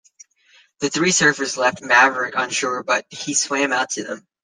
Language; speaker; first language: English; native; English